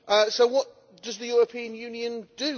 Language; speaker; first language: English; native; English